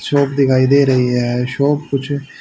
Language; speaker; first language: Hindi; native; Hindi